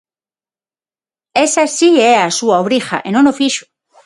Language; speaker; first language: Galician; non-native, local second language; Spanish